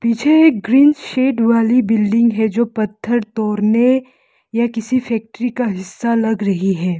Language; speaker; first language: Hindi; non-native, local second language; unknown